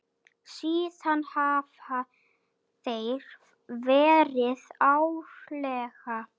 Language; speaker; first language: Icelandic; native; Icelandic